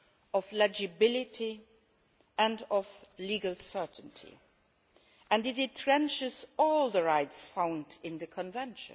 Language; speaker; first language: English; non-native, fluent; Luxembourgish